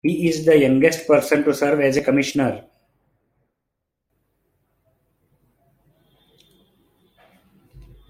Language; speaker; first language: English; non-native, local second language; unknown